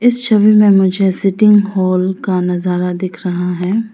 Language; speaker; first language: Hindi; non-native, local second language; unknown